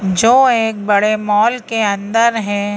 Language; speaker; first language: Hindi; native; Hindi